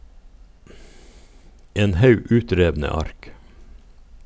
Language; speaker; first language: Norwegian; native; Norwegian